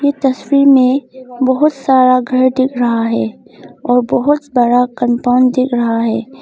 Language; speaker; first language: Hindi; non-native, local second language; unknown